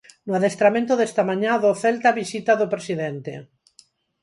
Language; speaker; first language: Galician; non-native, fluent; Spanish